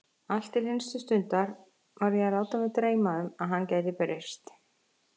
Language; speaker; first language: Icelandic; native; Icelandic